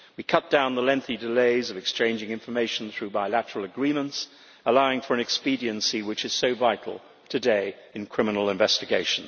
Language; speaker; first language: English; native; English